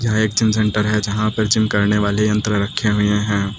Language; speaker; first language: Hindi; native; Hindi